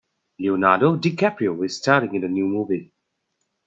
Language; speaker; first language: English; non-native, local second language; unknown